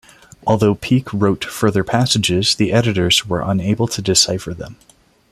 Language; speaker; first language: English; non-native, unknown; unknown